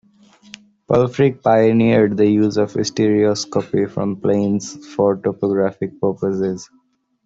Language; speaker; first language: English; non-native, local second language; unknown